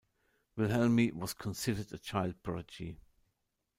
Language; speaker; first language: English; non-native, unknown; German